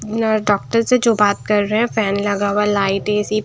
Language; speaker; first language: Hindi; non-native, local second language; Punjabi